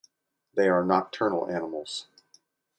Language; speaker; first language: English; native; English